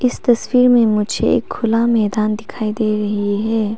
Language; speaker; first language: Hindi; non-native, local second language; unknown